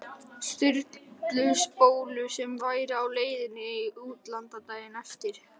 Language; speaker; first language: Icelandic; native; Icelandic